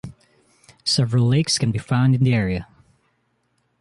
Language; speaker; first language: English; non-native, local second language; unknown